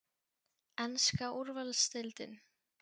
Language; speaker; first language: Icelandic; non-native, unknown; Polish